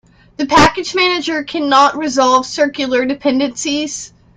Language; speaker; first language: English; native; English